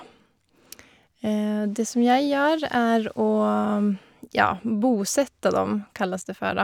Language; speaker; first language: Norwegian; non-native, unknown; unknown